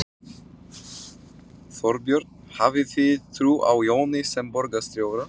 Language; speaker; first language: Icelandic; non-native, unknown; Polish